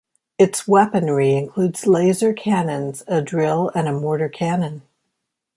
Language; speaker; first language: English; native; English